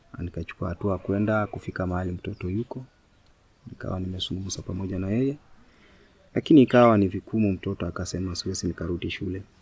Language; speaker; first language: Swahili; non-native, local second language; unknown